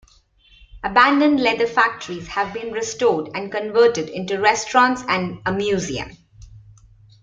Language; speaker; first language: English; non-native, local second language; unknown